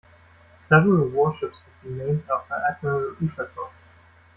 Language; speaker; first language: English; non-native, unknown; German